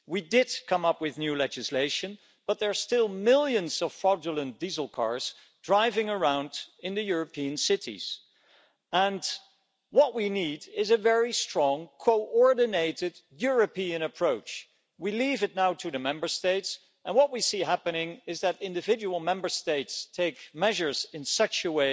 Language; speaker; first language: English; non-native, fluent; Dutch